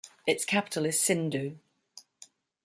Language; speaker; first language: English; native; English